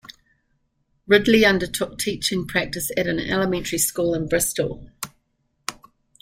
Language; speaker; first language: English; native; English